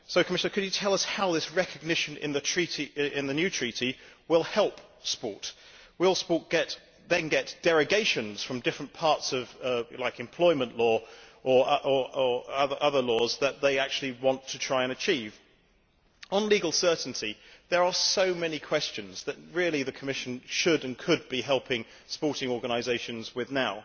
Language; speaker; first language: English; native; English